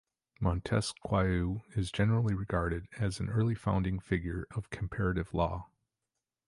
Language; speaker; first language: English; native; English